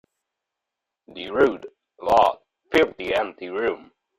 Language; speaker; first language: English; non-native, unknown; German